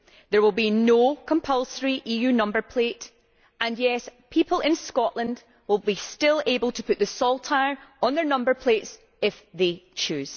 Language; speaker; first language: English; native; English